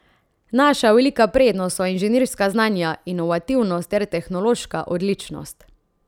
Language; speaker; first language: Slovenian; native; Slovenian